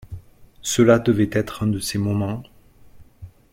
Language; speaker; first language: French; native; French